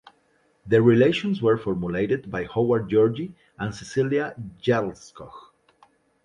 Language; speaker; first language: English; non-native, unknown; Spanish